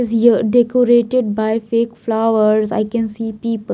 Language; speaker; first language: English; non-native, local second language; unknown